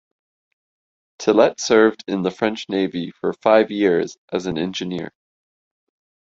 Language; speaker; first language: English; native; English